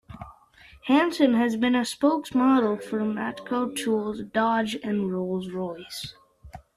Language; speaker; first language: English; native; English